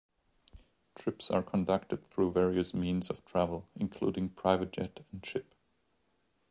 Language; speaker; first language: English; non-native, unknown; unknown